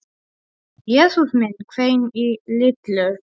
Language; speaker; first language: Icelandic; non-native, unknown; Polish